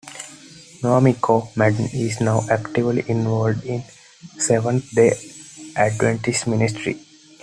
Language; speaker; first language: English; non-native, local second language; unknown